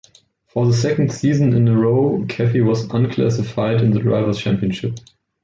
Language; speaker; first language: English; non-native, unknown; German